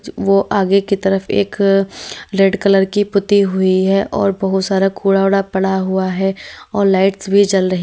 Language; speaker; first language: Hindi; native; Hindi